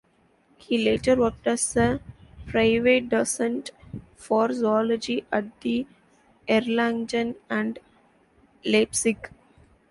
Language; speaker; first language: English; non-native, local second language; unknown